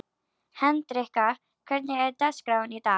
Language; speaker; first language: Icelandic; native; Icelandic